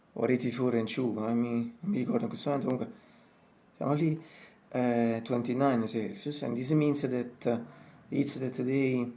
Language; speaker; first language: English; non-native, fluent; Italian